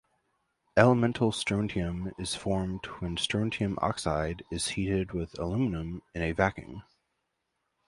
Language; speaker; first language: English; native; English